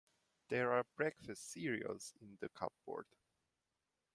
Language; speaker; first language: English; non-native, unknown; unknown